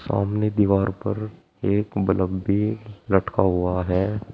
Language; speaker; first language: Hindi; native; Hindi